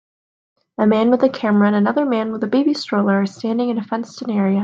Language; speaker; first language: English; native; English